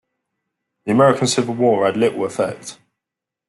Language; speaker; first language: English; native; English